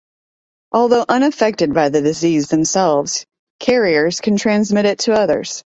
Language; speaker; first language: English; native; English